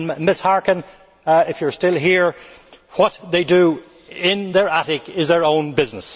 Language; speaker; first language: English; native; English